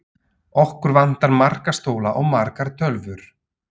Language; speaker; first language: Icelandic; non-native, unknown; Slovak